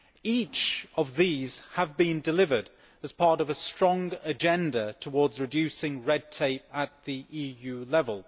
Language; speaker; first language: English; native; English